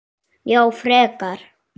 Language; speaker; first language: Icelandic; native; Icelandic